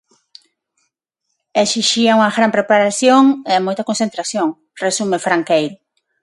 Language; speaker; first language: Galician; non-native, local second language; Spanish